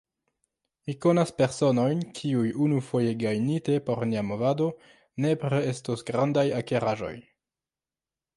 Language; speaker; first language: Esperanto; non-native, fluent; French